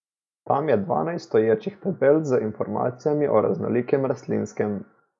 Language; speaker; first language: Slovenian; native; Slovenian